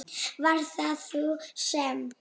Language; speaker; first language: Icelandic; non-native, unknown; Polish